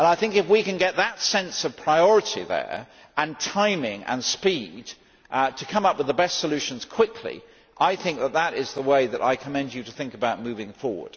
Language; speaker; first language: English; native; English